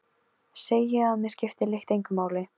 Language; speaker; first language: Icelandic; non-native, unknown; Polish